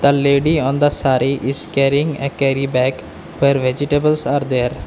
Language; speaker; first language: English; non-native, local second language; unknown